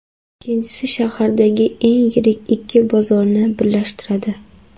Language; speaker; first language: Uzbek; non-native, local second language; Kara-Kalpak